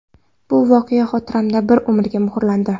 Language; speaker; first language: Uzbek; non-native, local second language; Kara-Kalpak